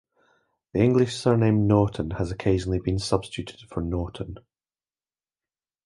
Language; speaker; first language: English; native; English